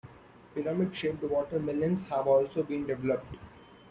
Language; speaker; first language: English; non-native, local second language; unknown